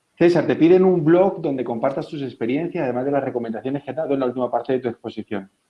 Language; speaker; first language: Spanish; native; Spanish